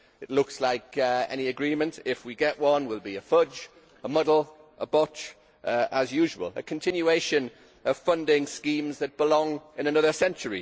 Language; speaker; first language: English; native; English